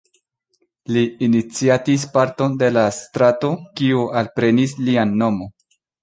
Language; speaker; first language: Esperanto; non-native, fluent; Spanish